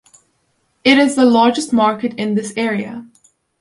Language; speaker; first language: English; non-native, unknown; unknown